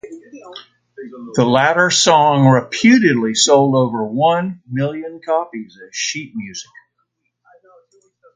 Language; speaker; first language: English; native; English